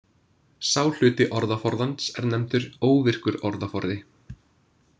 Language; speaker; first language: Icelandic; non-native, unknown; English